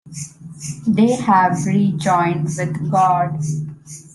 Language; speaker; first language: English; non-native, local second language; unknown